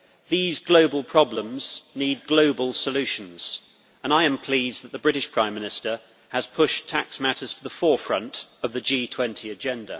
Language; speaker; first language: English; native; English